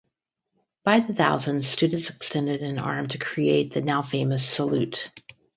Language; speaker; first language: English; native; English